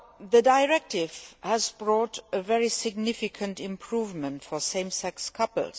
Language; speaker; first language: English; non-native, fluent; Luxembourgish